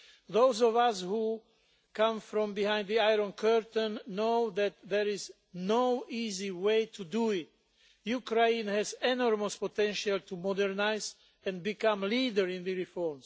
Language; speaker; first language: English; non-native, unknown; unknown